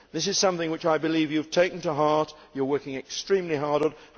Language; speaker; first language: English; native; English